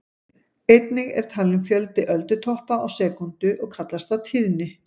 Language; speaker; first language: Icelandic; native; Icelandic